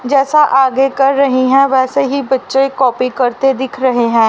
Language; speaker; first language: Hindi; native; Hindi